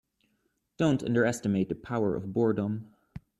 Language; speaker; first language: English; native; English